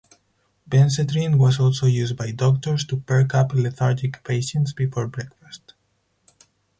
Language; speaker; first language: English; non-native, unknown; Spanish